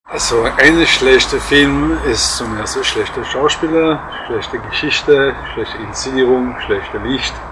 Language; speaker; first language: German; non-native, learner; French